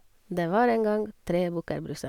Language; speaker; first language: Norwegian; non-native, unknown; Hungarian